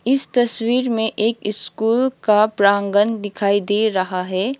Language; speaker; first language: Hindi; non-native, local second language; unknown